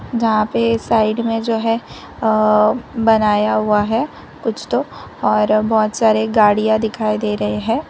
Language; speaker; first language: Hindi; non-native, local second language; Gujarati